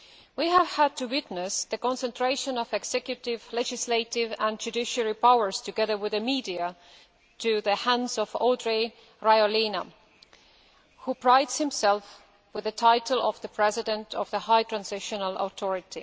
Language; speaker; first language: English; non-native, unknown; Estonian